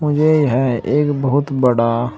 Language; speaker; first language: Hindi; native; Hindi